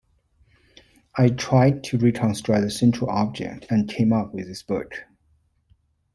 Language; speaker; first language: English; non-native, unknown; Chinese